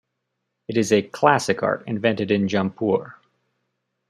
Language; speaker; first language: English; native; English